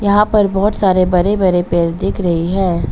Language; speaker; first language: Hindi; early bilingual, other home language; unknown